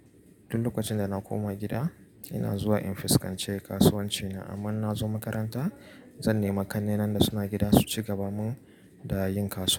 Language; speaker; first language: Hausa; native; Hausa